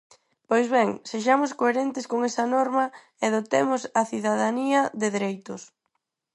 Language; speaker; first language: Galician; non-native, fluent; Spanish